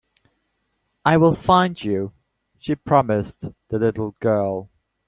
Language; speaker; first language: English; native; English